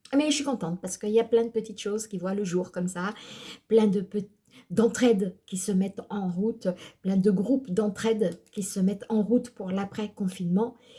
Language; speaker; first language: French; early bilingual, other home language; Portuguese